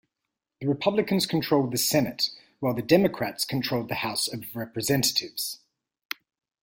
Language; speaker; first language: English; native; English